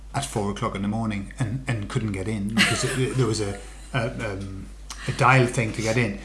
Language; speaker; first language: English; native; English